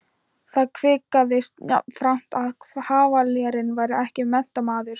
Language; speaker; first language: Icelandic; non-native, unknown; Thai